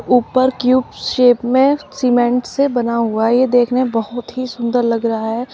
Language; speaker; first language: Hindi; native; Hindi